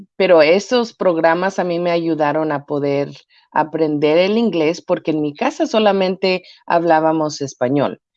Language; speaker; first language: Spanish; early bilingual, heritage; Spanish